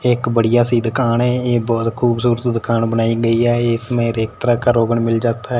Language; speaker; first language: Hindi; non-native, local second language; Punjabi